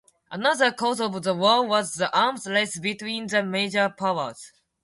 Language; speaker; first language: English; non-native, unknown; Japanese